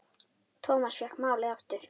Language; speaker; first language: Icelandic; native; Icelandic